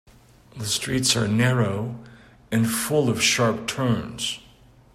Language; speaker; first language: English; native; English